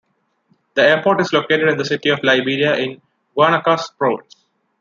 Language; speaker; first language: English; non-native, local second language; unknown